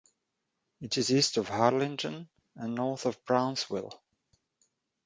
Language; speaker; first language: English; native; English